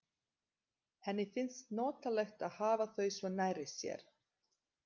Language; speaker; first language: Icelandic; non-native, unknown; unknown